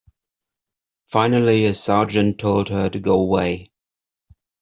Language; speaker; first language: English; native; English